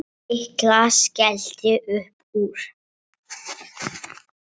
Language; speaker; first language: Icelandic; non-native, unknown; English